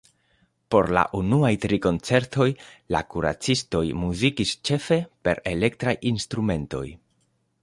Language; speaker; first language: Esperanto; non-native, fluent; Spanish